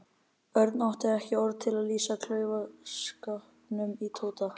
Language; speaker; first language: Icelandic; native; Icelandic